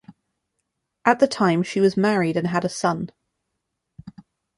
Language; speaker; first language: English; native; English